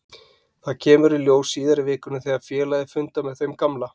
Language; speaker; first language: Icelandic; native; Icelandic